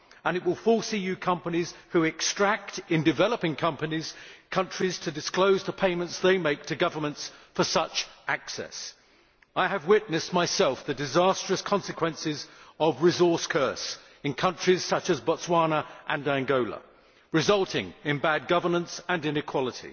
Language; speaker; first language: English; native; English